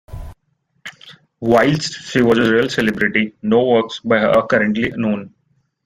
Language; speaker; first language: English; non-native, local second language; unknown